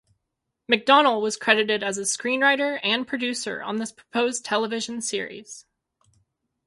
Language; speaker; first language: English; native; English